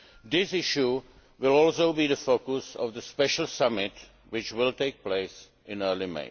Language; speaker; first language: English; non-native, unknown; Czech